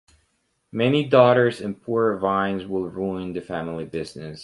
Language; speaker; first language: English; native; English